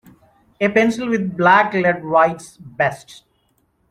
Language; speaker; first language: English; non-native, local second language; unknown